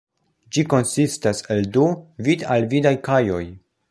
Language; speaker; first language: Esperanto; non-native, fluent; Polish